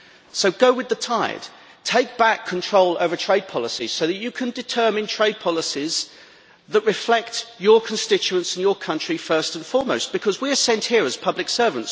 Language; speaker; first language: English; native; English